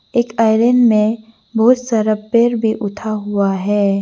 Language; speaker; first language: Hindi; non-native, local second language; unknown